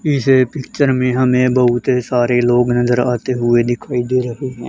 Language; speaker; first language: Hindi; native; Hindi